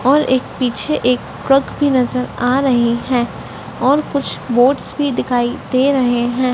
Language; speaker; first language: Hindi; native; Hindi